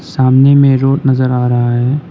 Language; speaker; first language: Hindi; non-native, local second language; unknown